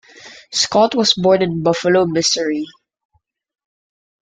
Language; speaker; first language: English; non-native, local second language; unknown